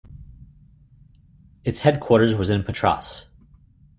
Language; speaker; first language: English; native; English